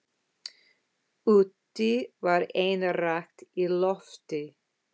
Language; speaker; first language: Icelandic; non-native, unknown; English